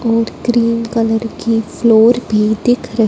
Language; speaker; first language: Hindi; non-native, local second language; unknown